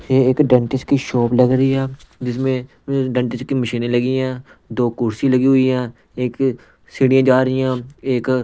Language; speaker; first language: Hindi; non-native, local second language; Punjabi